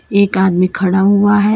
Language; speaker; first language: Hindi; non-native, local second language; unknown